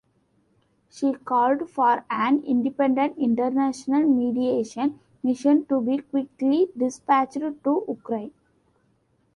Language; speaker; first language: English; non-native, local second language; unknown